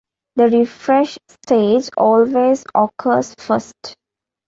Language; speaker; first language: English; non-native, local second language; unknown